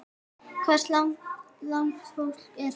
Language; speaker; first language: Icelandic; native; Icelandic